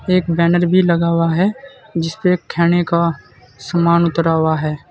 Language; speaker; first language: Hindi; native; Hindi